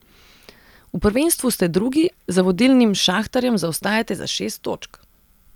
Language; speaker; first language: Slovenian; non-native, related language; Serbian